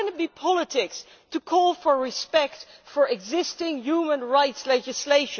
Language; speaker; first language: English; non-native, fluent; Dutch